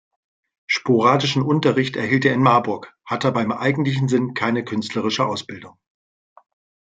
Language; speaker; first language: German; native; German